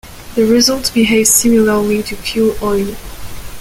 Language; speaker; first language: English; non-native, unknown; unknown